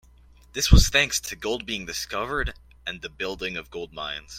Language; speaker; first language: English; native; English